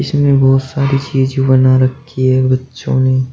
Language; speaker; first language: Hindi; native; Hindi